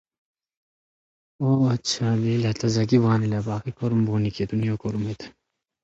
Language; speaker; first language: English; non-native, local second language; Khowar